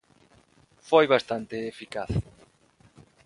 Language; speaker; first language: Galician; non-native, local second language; Spanish